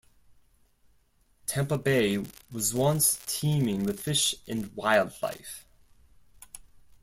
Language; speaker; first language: English; non-native, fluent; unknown